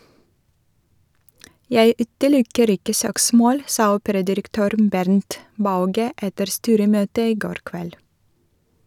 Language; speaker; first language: Norwegian; non-native, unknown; Russian